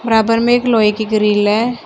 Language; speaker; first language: Hindi; native; Hindi